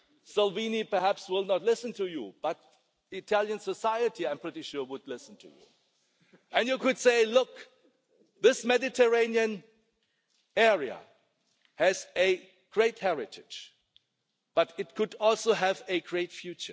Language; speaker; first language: English; non-native, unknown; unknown